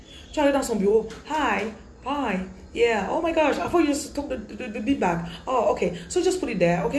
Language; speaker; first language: English; non-native, local second language; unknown